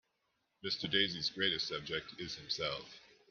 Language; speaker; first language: English; native; English